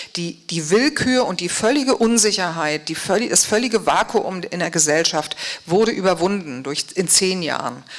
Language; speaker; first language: German; native; German